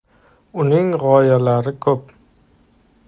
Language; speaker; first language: Uzbek; native; Uzbek